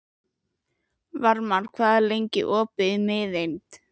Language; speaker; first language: Icelandic; native; Icelandic